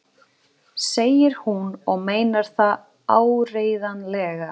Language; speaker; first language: Icelandic; non-native, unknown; Portuguese